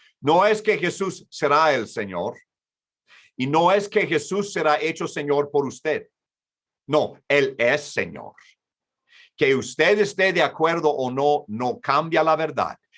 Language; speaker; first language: Spanish; non-native, fluent; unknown